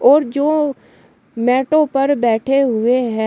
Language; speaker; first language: Hindi; native; Hindi